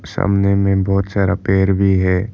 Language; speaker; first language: Hindi; non-native, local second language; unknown